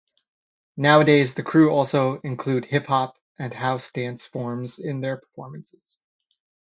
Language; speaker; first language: English; native; English